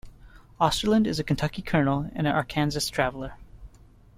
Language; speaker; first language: English; native; English